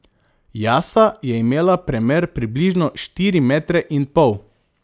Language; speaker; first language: Slovenian; non-native, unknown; Macedonian